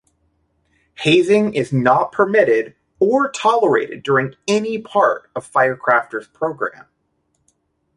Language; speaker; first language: English; native; English